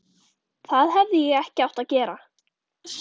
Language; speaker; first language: Icelandic; native; Icelandic